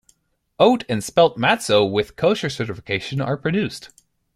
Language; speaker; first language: English; native; English